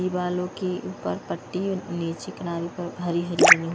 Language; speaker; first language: Hindi; non-native, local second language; Punjabi